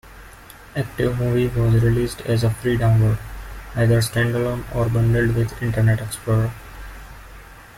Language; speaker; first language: English; non-native, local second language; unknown